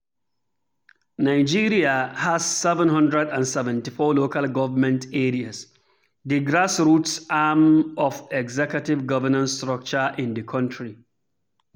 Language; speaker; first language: English; non-native, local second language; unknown